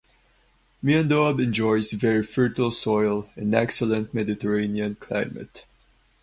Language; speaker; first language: English; non-native, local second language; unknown